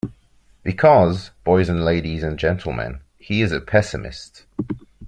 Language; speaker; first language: English; non-native, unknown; French